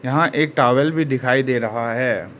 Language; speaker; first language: Hindi; non-native, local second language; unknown